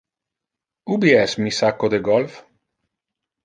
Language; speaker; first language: Interlingua; non-native, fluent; Italian